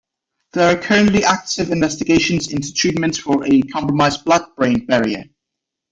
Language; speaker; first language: English; native; English